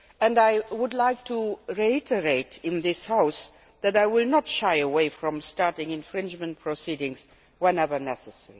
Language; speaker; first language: English; non-native, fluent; Luxembourgish